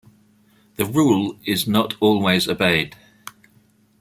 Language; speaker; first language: English; native; English